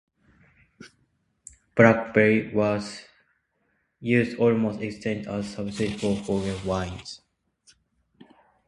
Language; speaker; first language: English; non-native, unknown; Japanese